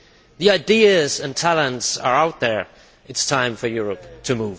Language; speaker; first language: English; non-native, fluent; Danish